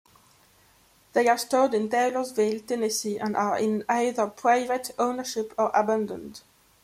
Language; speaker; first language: English; non-native, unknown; French